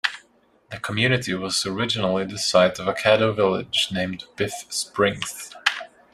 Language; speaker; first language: English; non-native, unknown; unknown